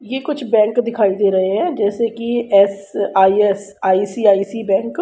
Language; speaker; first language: Hindi; native; Hindi